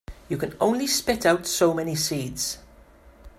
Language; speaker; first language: English; native; English